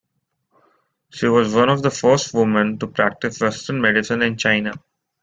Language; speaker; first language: English; non-native, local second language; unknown